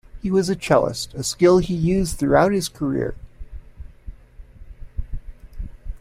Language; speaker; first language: English; native; English